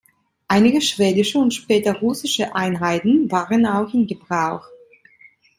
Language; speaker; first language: German; non-native, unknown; Italian